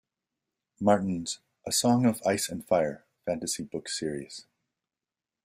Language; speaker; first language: English; native; English